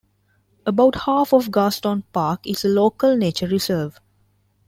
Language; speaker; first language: English; non-native, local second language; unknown